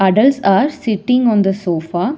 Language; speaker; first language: English; non-native, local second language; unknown